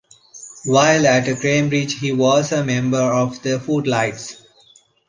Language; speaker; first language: English; non-native, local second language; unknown